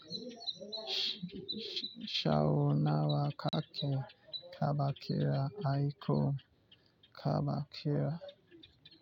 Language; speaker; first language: Hausa; non-native, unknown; Yoruba